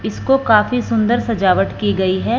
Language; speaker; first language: Hindi; non-native, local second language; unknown